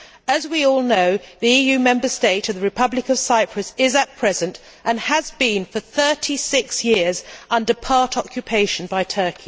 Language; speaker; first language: English; native; English